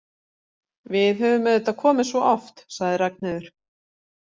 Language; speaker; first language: Icelandic; native; Icelandic